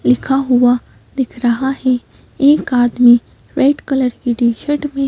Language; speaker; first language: Hindi; native; Hindi